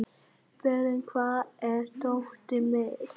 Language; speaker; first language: Icelandic; non-native, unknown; Vietnamese